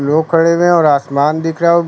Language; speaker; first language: Hindi; native; Hindi